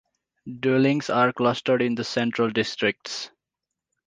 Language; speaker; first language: English; non-native, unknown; Nepali